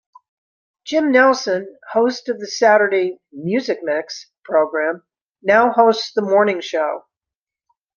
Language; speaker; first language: English; native; English